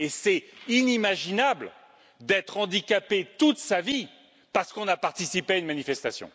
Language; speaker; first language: French; native; French